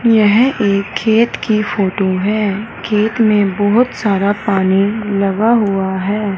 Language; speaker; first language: Hindi; non-native, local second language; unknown